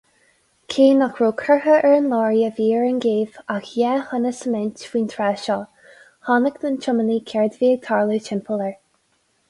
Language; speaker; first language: Irish; non-native, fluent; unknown